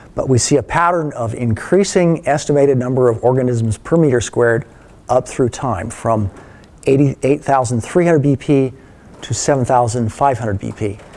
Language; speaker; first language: English; native; English